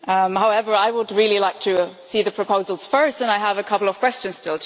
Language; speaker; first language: English; non-native, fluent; German